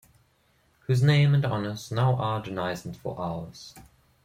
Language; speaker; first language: English; non-native, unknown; German